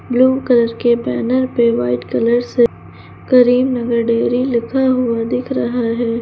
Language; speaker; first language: Hindi; native; Hindi